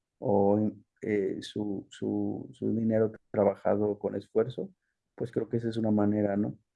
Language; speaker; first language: Spanish; early bilingual, heritage; Spanish